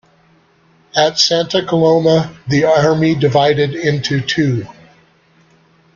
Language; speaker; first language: English; native; English